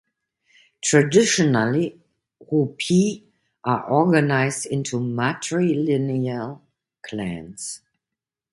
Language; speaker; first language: English; non-native, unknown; German